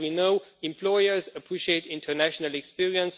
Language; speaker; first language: English; non-native, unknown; Romanian